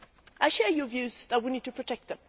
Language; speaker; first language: English; non-native, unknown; Swedish